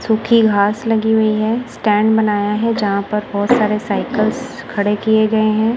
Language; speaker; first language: Hindi; non-native, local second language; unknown